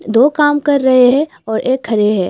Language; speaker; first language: Hindi; non-native, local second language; Bangla